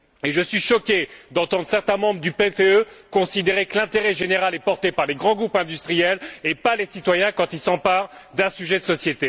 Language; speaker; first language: French; native; French